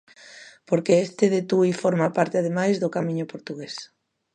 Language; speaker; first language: Galician; native; Galician